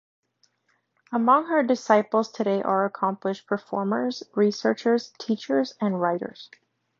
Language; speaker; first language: English; native; English